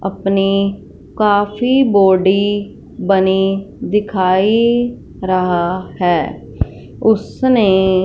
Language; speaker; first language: Hindi; non-native, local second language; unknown